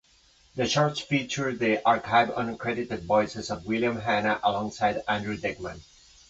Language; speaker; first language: English; non-native, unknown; Spanish